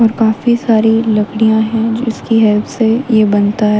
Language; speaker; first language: Hindi; native; Hindi